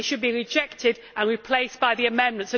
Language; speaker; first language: English; native; English